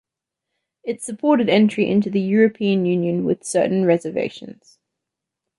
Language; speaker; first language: English; native; English